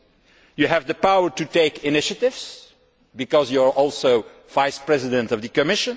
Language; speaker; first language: English; non-native, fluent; Dutch